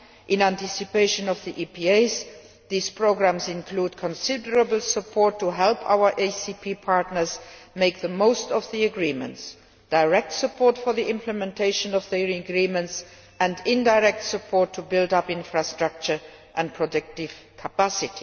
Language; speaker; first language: English; non-native, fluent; Luxembourgish